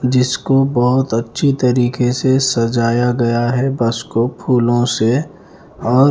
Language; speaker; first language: Hindi; non-native, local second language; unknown